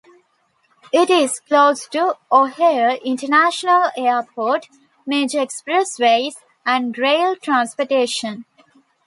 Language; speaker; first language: English; non-native, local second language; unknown